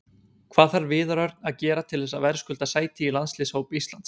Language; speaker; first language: Icelandic; native; Icelandic